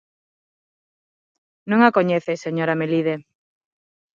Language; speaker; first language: Galician; non-native, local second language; Spanish